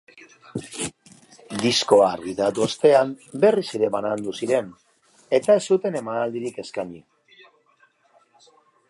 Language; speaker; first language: Basque; non-native, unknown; Spanish